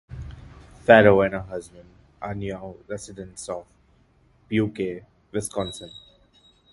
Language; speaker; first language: English; non-native, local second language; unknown